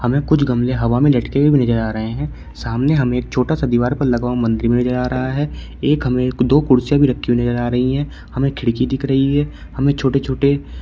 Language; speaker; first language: Hindi; native; Hindi